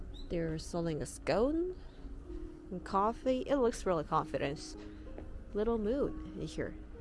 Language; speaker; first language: English; non-native, fluent; Korean